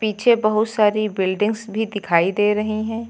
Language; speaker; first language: Hindi; native; Hindi